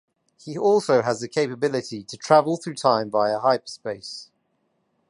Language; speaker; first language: English; native; English